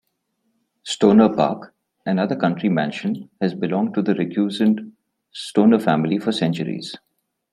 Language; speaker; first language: English; non-native, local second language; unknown